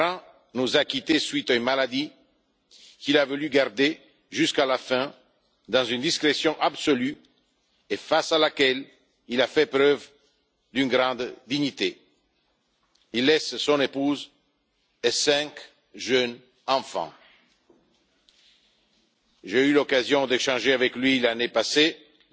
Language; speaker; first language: French; non-native, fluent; Italian